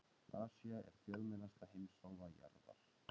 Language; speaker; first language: Icelandic; native; Icelandic